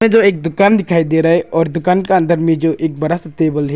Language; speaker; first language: Hindi; early bilingual, other home language; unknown